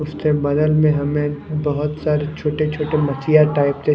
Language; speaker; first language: Hindi; non-native, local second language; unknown